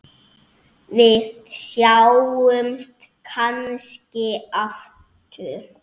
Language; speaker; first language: Icelandic; native; Icelandic